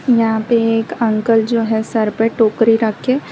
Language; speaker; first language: Hindi; non-native, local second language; Gujarati